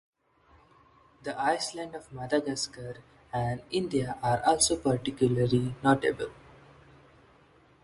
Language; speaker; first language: English; non-native, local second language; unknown